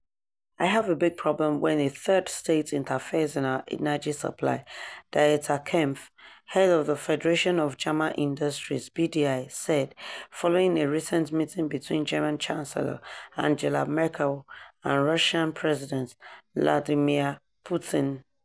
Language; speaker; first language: English; non-native, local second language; Yoruba